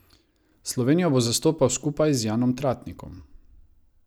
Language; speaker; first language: Slovenian; non-native, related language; Croatian